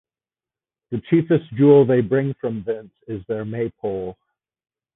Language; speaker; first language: English; native; English